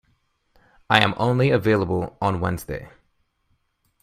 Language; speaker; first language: English; native; English